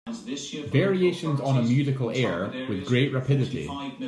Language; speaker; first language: English; native; English